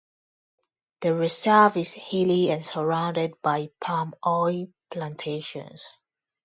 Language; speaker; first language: English; non-native, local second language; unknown